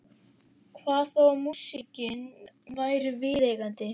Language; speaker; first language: Icelandic; native; Icelandic